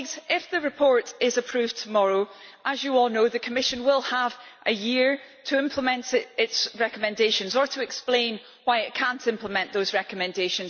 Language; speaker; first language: English; native; English